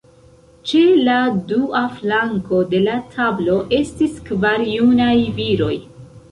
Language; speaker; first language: Esperanto; non-native, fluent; Central Kurdish